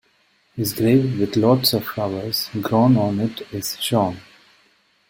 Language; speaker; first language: English; non-native, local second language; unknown